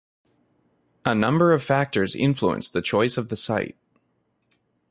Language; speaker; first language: English; native; English